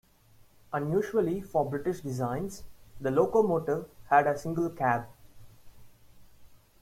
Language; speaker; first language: English; non-native, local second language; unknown